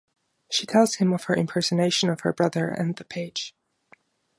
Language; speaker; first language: English; non-native, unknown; German